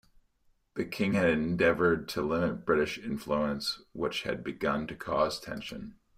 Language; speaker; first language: English; native; English